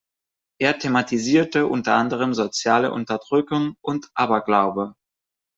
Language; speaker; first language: German; non-native, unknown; Catalan